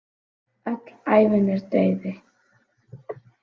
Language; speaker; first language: Icelandic; native; Icelandic